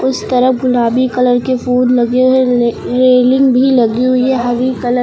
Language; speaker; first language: Hindi; native; Hindi